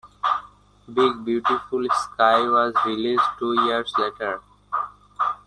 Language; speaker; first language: English; non-native, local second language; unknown